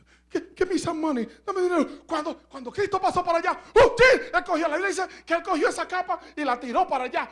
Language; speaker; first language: Spanish; native; Spanish